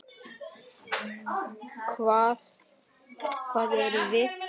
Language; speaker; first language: Icelandic; native; Icelandic